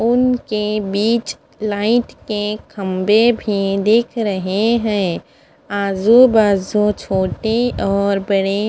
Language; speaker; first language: Hindi; non-native, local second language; Punjabi